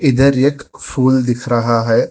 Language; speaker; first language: Hindi; non-native, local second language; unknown